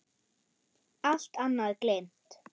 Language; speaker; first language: Icelandic; non-native, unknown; German